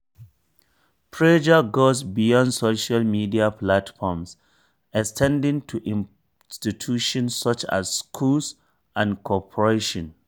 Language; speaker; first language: English; non-native, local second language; Hausa